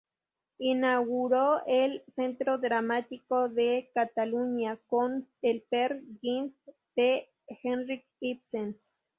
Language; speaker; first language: Spanish; native; Spanish